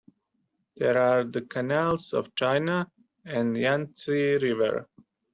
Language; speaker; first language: English; native; English